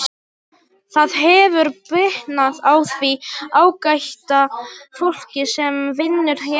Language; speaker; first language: Icelandic; non-native, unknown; Polish